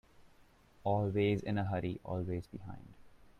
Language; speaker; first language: English; non-native, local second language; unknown